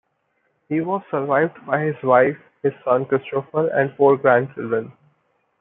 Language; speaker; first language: English; non-native, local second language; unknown